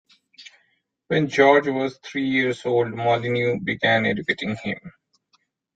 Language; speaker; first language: English; non-native, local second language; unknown